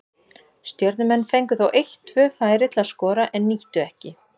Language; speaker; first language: Icelandic; native; Icelandic